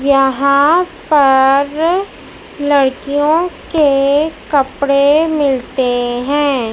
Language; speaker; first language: Hindi; native; Hindi